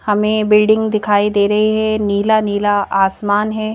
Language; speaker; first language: Hindi; native; Hindi